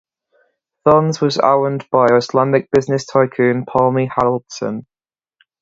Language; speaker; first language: English; native; English